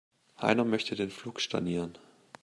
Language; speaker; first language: German; native; German